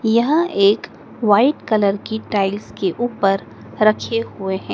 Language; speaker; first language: Hindi; native; Hindi